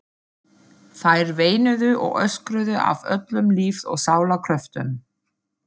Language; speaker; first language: Icelandic; non-native, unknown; German